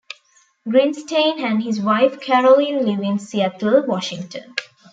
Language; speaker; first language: English; non-native, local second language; Tamil